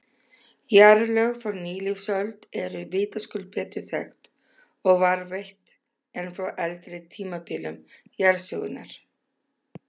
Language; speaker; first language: Icelandic; native; Icelandic